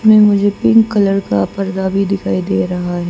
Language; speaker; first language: Hindi; non-native, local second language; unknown